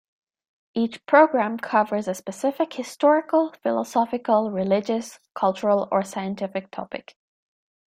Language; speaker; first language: English; native; English